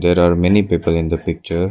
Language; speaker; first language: English; non-native, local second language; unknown